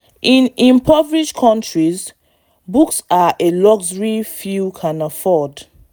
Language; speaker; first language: English; non-native, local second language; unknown